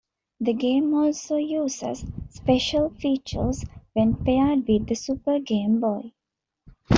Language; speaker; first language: English; non-native, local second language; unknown